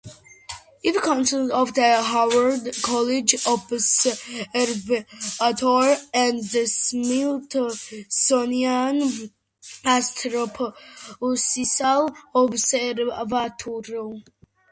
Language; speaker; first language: English; non-native, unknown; Georgian